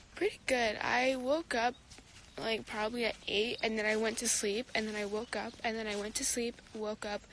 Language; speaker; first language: English; native; English